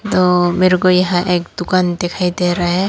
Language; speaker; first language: Hindi; non-native, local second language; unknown